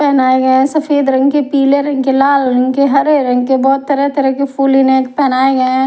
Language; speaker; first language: Hindi; non-native, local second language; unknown